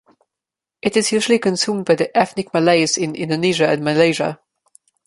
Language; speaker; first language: English; non-native, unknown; Slovenian